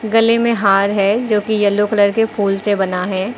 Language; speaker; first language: Hindi; native; Hindi